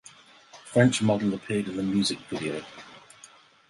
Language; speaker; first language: English; native; English